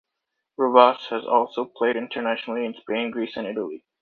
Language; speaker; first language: English; native; English